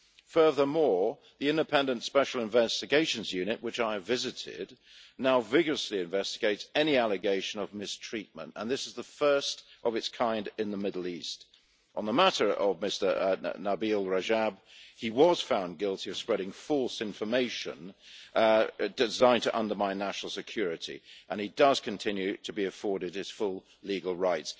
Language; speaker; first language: English; native; English